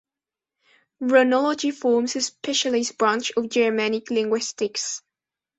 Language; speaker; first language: English; non-native, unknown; Spanish